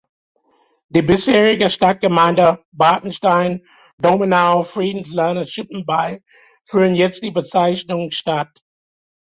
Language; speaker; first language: German; non-native, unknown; English